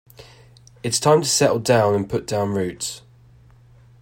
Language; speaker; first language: English; native; English